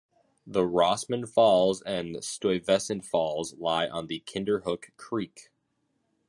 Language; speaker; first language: English; native; English